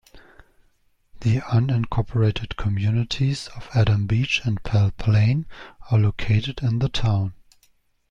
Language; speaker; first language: English; non-native, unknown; German